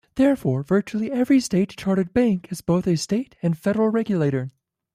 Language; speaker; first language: English; native; English